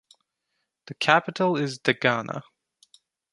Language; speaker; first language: English; non-native, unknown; Turkish